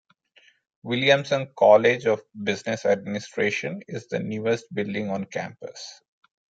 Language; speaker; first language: English; non-native, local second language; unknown